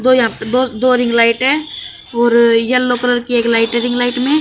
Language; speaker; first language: Hindi; native; Hindi